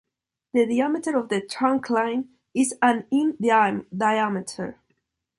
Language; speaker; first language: English; non-native, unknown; Spanish